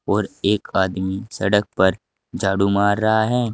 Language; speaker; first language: Hindi; native; Hindi